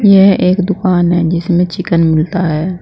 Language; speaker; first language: Hindi; native; Hindi